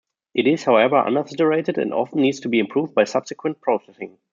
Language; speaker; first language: English; non-native, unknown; German